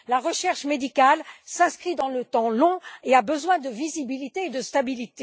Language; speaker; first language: French; native; French